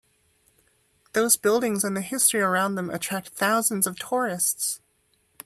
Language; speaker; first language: English; native; English